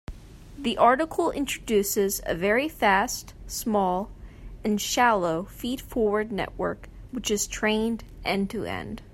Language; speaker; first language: English; native; English